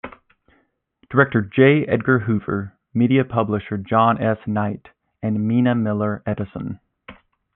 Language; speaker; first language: English; native; English